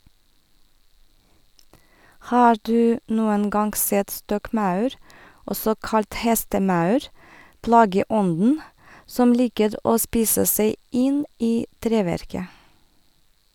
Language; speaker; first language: Norwegian; non-native, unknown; Russian